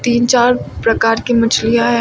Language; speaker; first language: Hindi; native; Hindi